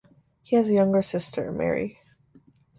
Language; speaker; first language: English; native; English